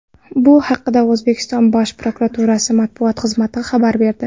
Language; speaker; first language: Uzbek; non-native, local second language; Kara-Kalpak